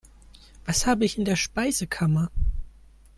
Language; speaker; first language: German; native; German